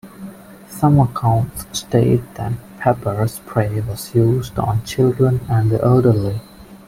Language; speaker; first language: English; non-native, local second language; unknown